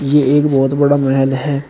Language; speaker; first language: Hindi; native; Hindi